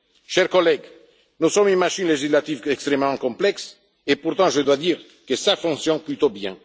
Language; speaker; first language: French; non-native, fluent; Italian